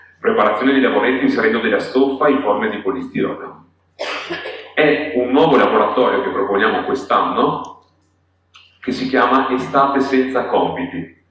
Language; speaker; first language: Italian; non-native, fluent; Polish